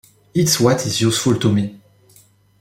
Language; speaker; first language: English; non-native, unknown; French